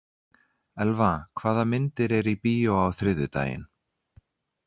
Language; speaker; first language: Icelandic; native; Icelandic